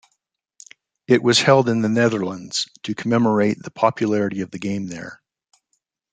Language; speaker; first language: English; native; English